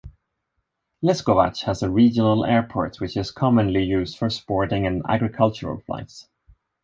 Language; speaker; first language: English; non-native, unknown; Swedish